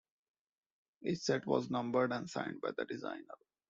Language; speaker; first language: English; non-native, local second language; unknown